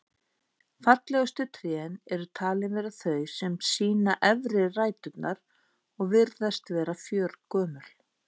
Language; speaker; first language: Icelandic; native; Icelandic